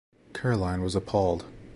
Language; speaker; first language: English; native; English